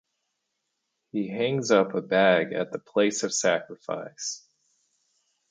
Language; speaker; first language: English; native; English